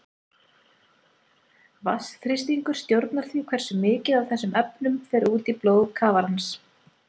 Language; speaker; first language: Icelandic; native; Icelandic